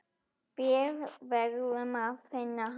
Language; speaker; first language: Icelandic; non-native, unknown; German